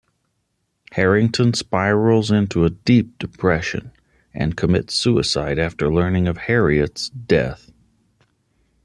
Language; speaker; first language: English; native; English